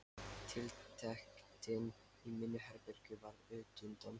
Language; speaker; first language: Icelandic; non-native, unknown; Lithuanian